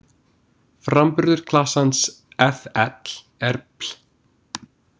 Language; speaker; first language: Icelandic; non-native, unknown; English